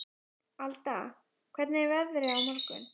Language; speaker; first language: Icelandic; native; Icelandic